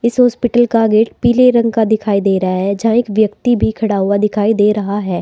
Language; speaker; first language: Hindi; native; Hindi